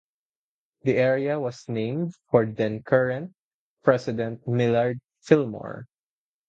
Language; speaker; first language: English; non-native, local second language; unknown